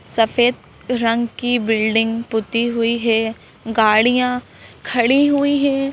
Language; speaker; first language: Hindi; native; Hindi